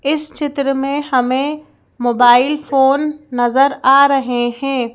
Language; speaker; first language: Hindi; native; Hindi